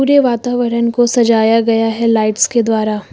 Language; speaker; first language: Hindi; native; Hindi